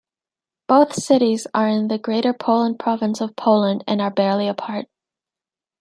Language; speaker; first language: English; native; English